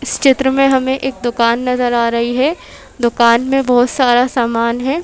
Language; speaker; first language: Hindi; native; Hindi